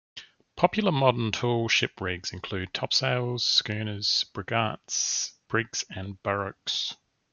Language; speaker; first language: English; native; English